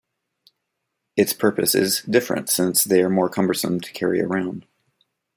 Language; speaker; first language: English; native; English